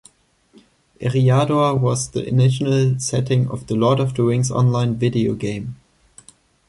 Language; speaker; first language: English; non-native, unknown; German